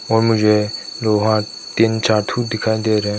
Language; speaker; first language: Hindi; non-native, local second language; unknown